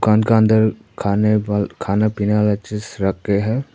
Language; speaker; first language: Hindi; non-native, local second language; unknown